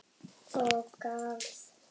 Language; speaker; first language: Icelandic; native; Icelandic